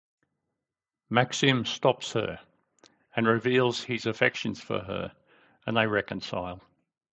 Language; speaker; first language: English; native; English